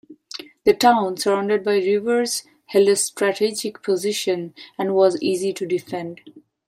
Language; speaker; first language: English; non-native, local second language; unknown